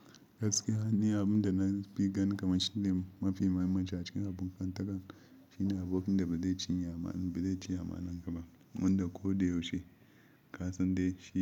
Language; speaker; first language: Hausa; non-native, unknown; Yoruba